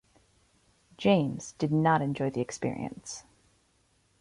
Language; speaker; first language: English; native; English